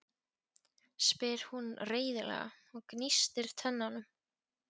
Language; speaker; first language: Icelandic; non-native, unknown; Polish